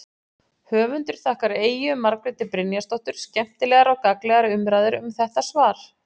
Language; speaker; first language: Icelandic; native; Icelandic